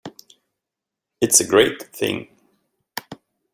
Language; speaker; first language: English; native; English